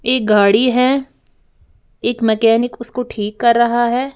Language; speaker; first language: Hindi; native; Hindi